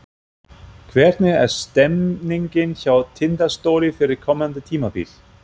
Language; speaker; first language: Icelandic; non-native, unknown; German